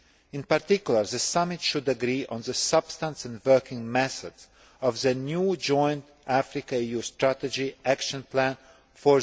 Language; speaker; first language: English; non-native, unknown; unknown